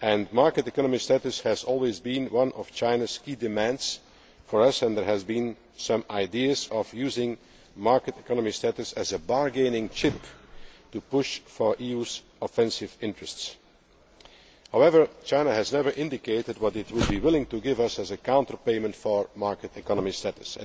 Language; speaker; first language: English; non-native, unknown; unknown